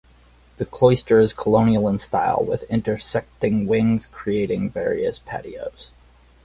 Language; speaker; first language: English; native; English